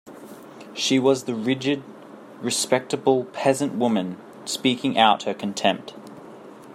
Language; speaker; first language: English; native; English